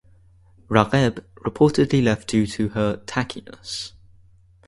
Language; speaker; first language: English; native; English